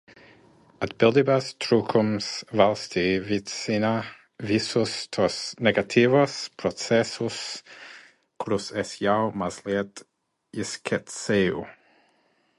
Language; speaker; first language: Latvian; non-native, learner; English